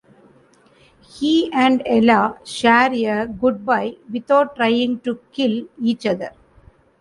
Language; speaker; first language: English; non-native, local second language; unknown